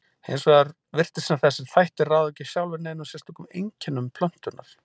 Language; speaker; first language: Icelandic; native; Icelandic